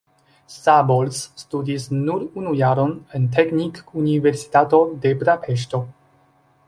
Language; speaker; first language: Esperanto; non-native, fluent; Chinese